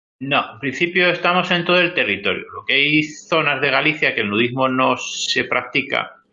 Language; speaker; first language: Spanish; native; Spanish